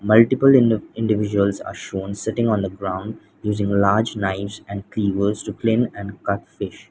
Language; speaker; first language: English; non-native, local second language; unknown